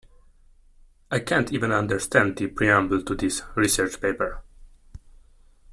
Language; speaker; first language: English; non-native, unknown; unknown